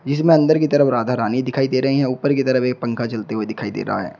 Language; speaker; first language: Hindi; native; Hindi